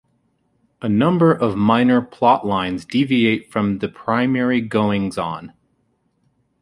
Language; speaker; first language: English; native; English